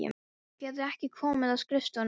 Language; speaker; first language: Icelandic; non-native, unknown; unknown